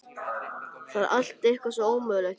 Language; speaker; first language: Icelandic; native; Icelandic